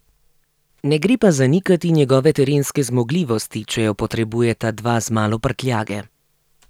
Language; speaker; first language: Slovenian; native; Slovenian